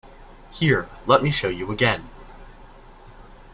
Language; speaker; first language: English; native; English